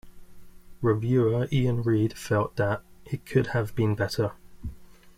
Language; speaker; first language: English; native; English